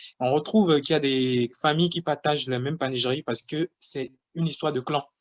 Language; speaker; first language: French; non-native, local second language; Fon